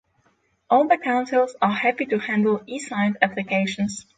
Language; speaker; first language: English; non-native, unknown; Polish